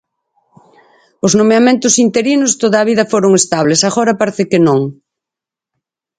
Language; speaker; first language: Galician; native; Galician